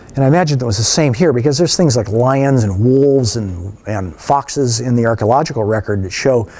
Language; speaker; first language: English; native; English